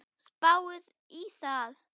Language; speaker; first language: Icelandic; non-native, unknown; German